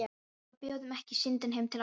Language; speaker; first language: Icelandic; non-native, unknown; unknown